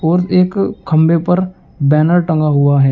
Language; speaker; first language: Hindi; native; Hindi